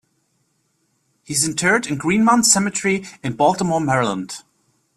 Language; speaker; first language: English; non-native, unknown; German